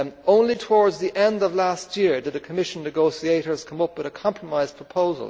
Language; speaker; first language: English; native; English